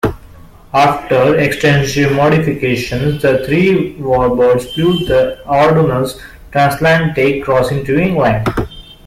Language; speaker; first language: English; non-native, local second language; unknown